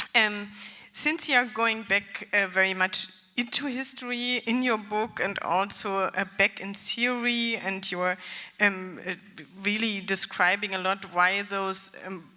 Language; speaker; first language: English; non-native, fluent; German